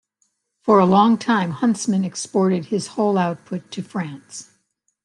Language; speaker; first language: English; native; English